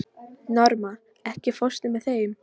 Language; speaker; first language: Icelandic; non-native, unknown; Polish